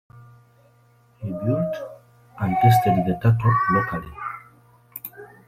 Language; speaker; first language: English; native; English